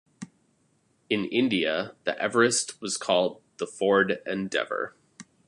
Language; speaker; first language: English; native; English